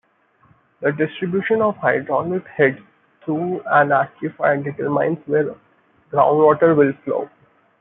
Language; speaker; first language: English; non-native, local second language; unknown